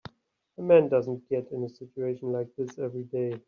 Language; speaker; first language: English; native; English